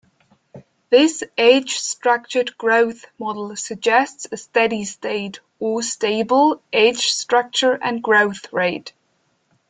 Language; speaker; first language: English; non-native, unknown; German